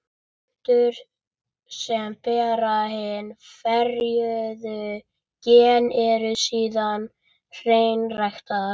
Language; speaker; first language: Icelandic; native; Icelandic